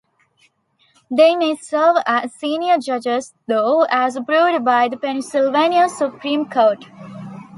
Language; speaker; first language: English; non-native, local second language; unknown